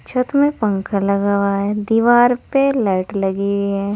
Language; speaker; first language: Hindi; native; Hindi